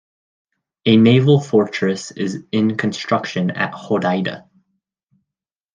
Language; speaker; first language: English; native; English